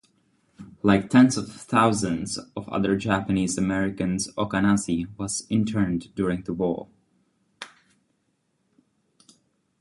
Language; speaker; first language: English; non-native, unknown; Czech